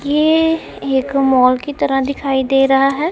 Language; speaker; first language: Hindi; non-native, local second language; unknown